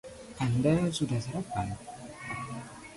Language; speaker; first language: Indonesian; non-native, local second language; Javanese